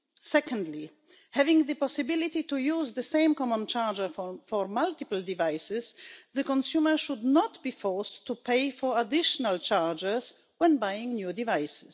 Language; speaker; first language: English; non-native, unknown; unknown